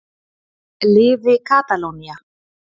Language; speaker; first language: Icelandic; native; Icelandic